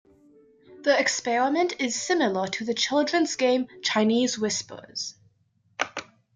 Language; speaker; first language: English; native; English